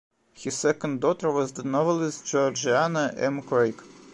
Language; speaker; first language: English; non-native, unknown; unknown